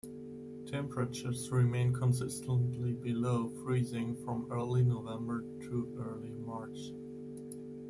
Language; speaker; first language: English; non-native, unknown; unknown